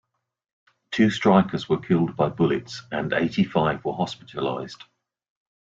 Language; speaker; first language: English; native; English